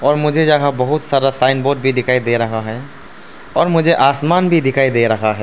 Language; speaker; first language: Hindi; non-native, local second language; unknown